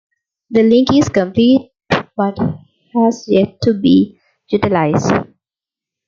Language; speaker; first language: English; non-native, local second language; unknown